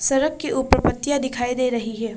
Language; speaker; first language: Hindi; non-native, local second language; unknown